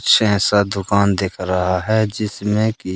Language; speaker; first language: Hindi; native; Hindi